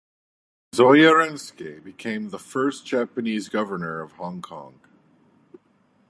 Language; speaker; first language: English; native; English